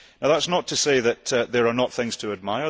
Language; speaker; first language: English; early bilingual, heritage; English